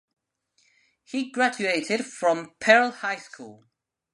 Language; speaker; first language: English; non-native, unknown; Spanish